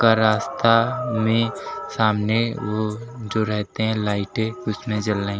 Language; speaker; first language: Hindi; native; Hindi